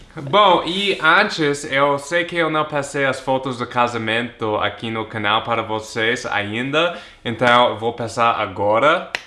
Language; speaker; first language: Portuguese; non-native, fluent; English